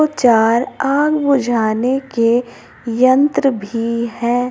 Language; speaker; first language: Hindi; native; Hindi